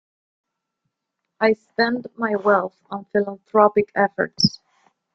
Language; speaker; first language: English; non-native, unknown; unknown